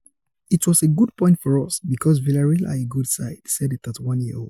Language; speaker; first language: English; non-native, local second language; Yoruba